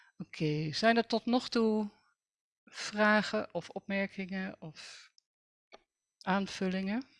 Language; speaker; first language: Dutch; native; Dutch